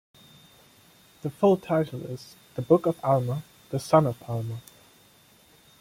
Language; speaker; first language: English; non-native, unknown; German